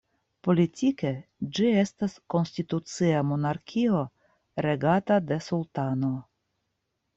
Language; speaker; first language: Esperanto; non-native, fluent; Russian